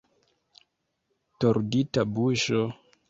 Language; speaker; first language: Esperanto; non-native, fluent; Kinyarwanda